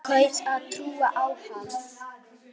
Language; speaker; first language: Icelandic; native; Icelandic